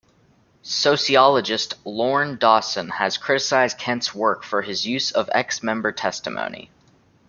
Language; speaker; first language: English; native; English